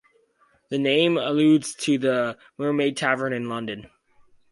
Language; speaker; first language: English; native; English